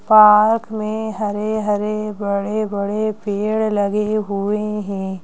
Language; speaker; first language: Hindi; native; Hindi